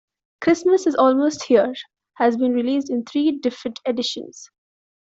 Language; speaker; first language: English; non-native, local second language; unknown